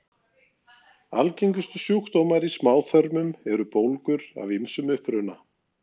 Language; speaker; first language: Icelandic; non-native, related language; Norwegian